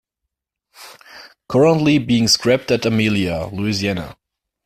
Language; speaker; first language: English; non-native, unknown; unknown